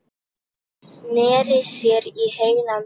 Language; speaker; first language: Icelandic; non-native, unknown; Polish